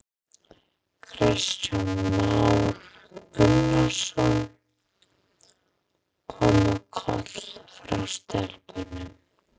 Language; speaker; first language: Icelandic; non-native, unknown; English